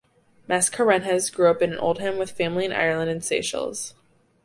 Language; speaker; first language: English; native; English